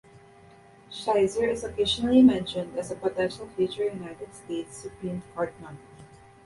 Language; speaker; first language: English; non-native, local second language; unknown